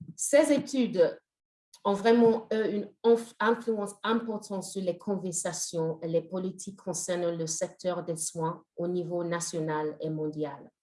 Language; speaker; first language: French; non-native, fluent; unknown